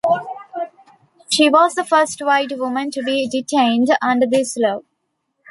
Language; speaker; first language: English; non-native, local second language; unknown